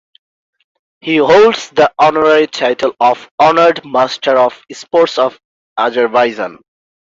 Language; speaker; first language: English; non-native, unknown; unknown